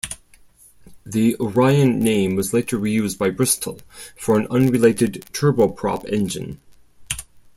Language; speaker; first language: English; non-native, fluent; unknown